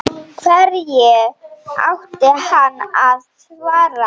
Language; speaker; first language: Icelandic; non-native, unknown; Slovenian